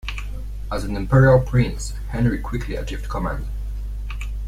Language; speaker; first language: English; non-native, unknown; Polish